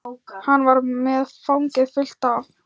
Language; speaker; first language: Icelandic; non-native, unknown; Thai